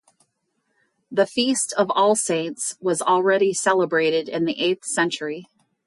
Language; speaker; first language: English; native; English